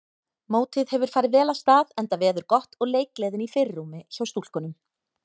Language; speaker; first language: Icelandic; native; Icelandic